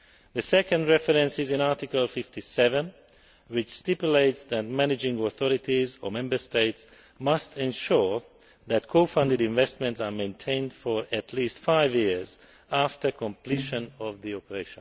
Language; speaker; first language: English; non-native, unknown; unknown